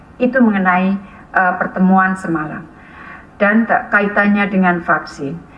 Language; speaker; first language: Indonesian; native; Indonesian